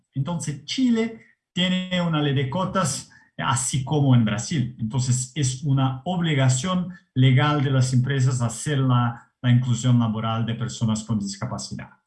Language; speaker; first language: Spanish; non-native, related language; Portuguese